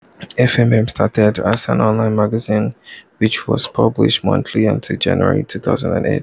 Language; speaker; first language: English; non-native, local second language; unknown